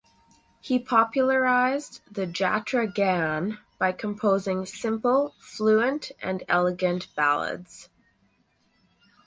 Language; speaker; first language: English; native; English